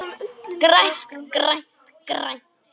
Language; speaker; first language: Icelandic; non-native, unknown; Polish